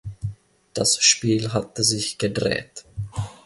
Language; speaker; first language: German; non-native, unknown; Finnish